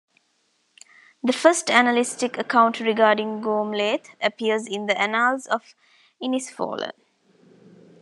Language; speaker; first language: English; non-native, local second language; Tamil